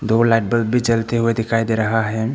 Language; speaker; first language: Hindi; non-native, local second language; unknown